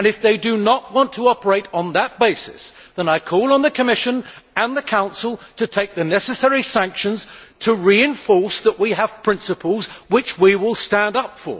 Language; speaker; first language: English; native; English